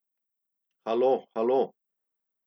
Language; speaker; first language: Slovenian; native; Slovenian